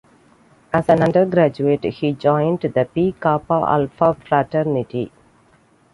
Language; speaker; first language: English; non-native, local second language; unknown